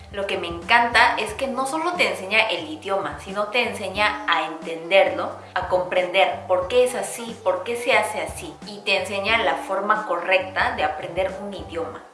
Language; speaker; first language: Spanish; non-native, fluent; Korean